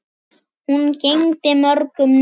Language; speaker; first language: Icelandic; native; Icelandic